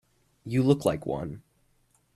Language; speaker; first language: English; native; English